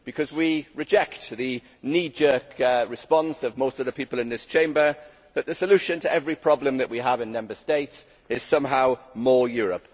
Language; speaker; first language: English; native; English